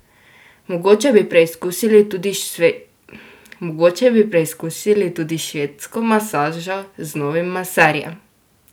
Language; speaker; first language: Slovenian; native; Slovenian